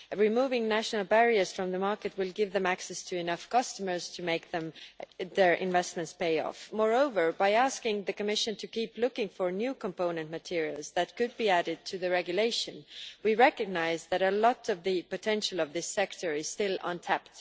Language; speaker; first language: English; non-native, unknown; Estonian